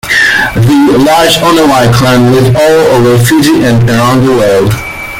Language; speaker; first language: English; native; English